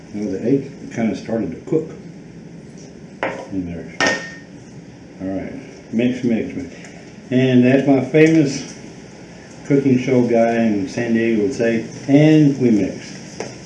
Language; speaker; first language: English; native; English